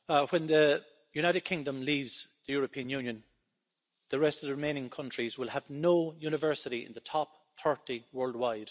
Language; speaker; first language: English; native; English